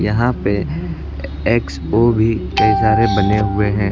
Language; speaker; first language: Hindi; native; Hindi